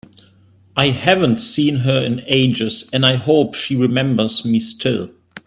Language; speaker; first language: English; non-native, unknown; German